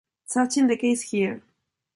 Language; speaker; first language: English; non-native, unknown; Spanish